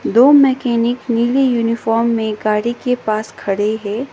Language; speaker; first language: Hindi; non-native, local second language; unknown